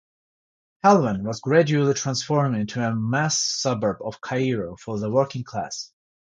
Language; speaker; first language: English; non-native, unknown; Georgian